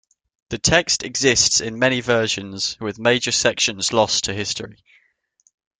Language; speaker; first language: English; native; English